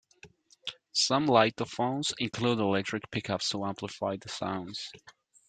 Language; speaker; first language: English; non-native, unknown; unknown